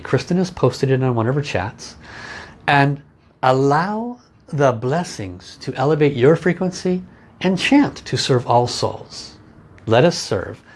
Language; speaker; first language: English; native; English